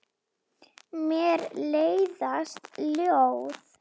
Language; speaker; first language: Icelandic; non-native, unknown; Slovak